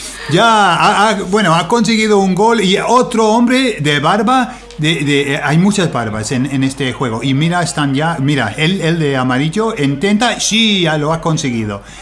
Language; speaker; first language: Spanish; non-native, fluent; English